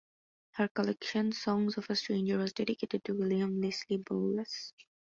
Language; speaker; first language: English; non-native, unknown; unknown